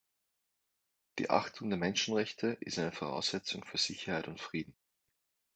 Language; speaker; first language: German; native; German